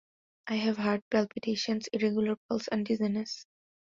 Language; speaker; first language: English; non-native, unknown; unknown